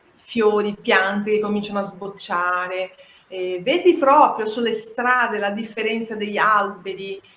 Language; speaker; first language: Italian; non-native, fluent; Portuguese